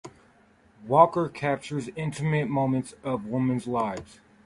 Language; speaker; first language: English; native; English